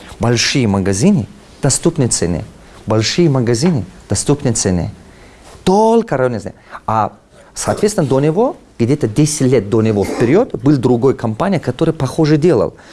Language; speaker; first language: Russian; non-native, local second language; Tajik